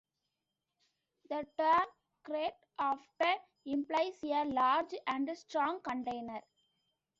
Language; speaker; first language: English; non-native, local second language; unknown